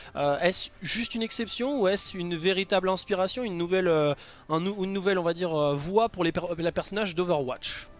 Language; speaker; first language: French; native; French